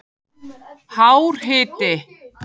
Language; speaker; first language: Icelandic; native; Icelandic